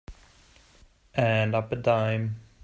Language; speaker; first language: English; non-native, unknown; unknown